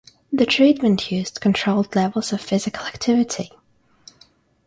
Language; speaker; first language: English; non-native, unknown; Russian